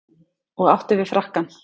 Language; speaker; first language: Icelandic; native; Icelandic